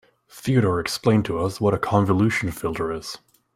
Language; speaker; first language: English; native; English